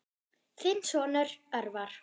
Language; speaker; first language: Icelandic; non-native, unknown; German